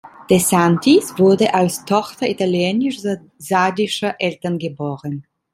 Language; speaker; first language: German; non-native, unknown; Italian